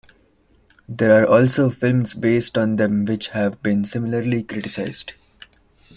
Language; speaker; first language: English; non-native, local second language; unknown